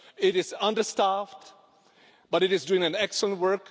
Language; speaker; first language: English; non-native, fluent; Czech